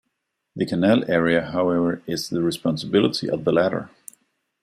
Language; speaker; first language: English; non-native, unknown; Danish